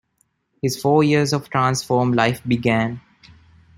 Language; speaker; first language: English; non-native, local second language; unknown